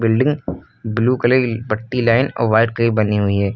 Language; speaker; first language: Hindi; native; Hindi